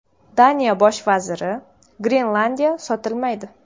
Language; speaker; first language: Uzbek; native; Uzbek